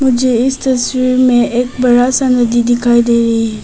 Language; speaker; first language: Hindi; non-native, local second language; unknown